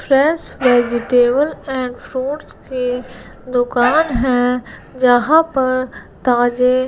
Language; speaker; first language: Hindi; non-native, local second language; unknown